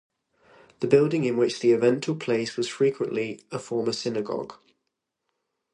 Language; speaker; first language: English; native; English